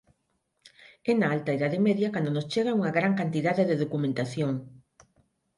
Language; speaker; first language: Galician; non-native, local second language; Spanish